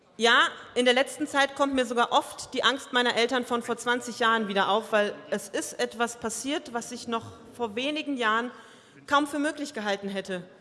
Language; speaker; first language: German; early bilingual, other home language; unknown